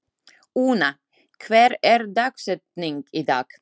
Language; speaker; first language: Icelandic; non-native, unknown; Slovak